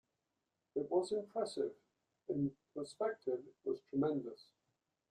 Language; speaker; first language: English; native; English